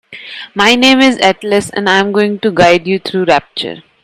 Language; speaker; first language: English; non-native, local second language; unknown